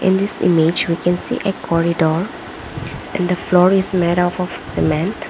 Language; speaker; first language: English; non-native, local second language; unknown